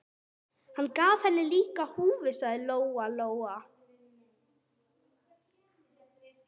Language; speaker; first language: Icelandic; non-native, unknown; English